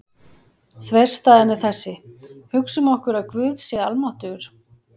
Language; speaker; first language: Icelandic; native; Icelandic